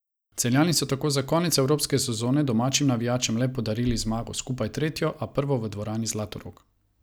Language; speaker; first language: Slovenian; non-native, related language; Croatian